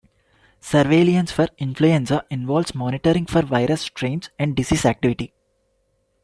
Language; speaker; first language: English; non-native, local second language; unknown